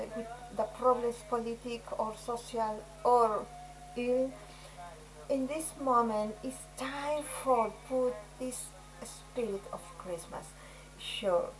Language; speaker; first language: English; non-native, learner; Spanish